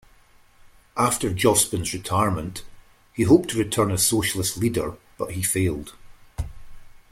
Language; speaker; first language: English; native; English